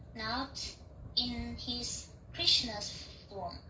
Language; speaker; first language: English; non-native, fluent; Chinese